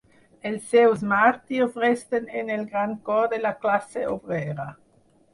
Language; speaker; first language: Catalan; non-native, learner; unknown